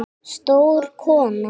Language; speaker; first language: Icelandic; non-native, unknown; English